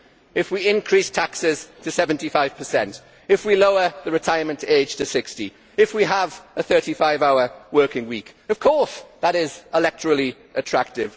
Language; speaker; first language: English; native; English